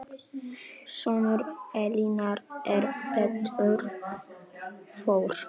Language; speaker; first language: Icelandic; non-native, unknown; Polish